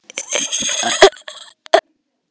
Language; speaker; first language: Icelandic; native; Icelandic